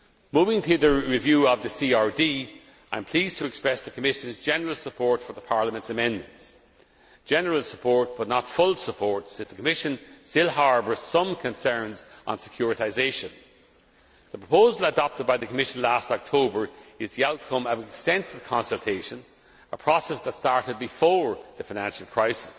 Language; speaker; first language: English; non-native, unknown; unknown